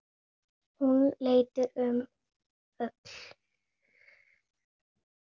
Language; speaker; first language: Icelandic; non-native, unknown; Spanish